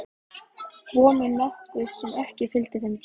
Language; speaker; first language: Icelandic; native; Icelandic